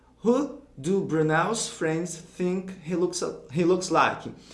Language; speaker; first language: English; non-native, fluent; Portuguese